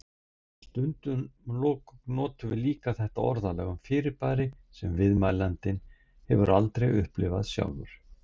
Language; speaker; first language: Icelandic; native; Icelandic